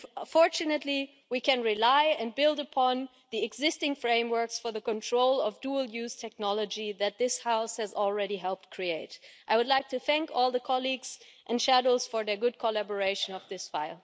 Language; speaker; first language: English; non-native, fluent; German